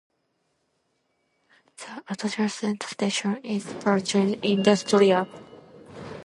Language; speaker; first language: English; non-native, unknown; Japanese